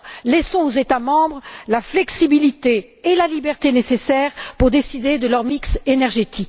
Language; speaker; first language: French; native; French